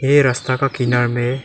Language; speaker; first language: Hindi; non-native, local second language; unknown